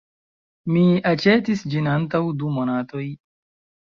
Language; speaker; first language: Esperanto; non-native, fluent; Chinese